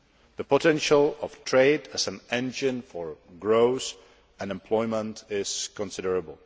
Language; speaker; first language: English; non-native, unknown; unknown